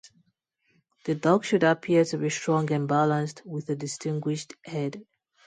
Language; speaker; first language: English; non-native, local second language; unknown